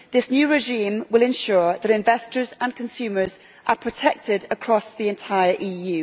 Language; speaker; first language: English; native; English